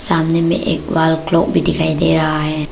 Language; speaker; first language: Hindi; non-native, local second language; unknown